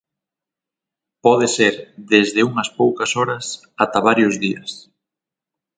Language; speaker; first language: Galician; native; Galician